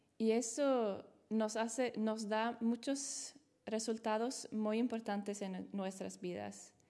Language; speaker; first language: Spanish; non-native, fluent; Swedish